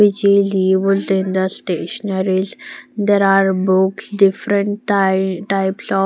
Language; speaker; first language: English; non-native, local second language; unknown